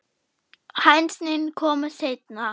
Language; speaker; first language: Icelandic; non-native, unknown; German